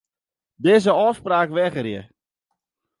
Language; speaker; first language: Western Frisian; non-native, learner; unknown